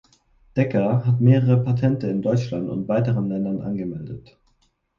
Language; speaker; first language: German; native; German